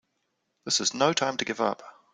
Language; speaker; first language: English; native; English